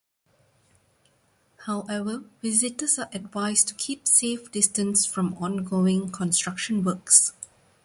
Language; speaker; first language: English; non-native, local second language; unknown